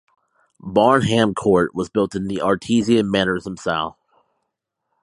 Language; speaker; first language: English; native; English